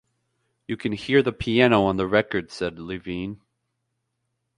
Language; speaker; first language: English; native; English